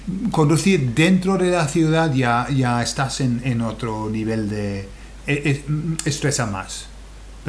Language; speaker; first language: Spanish; non-native, fluent; English